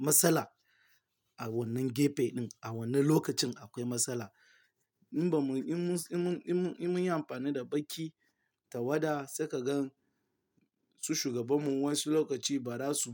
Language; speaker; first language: Hausa; non-native, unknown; Yoruba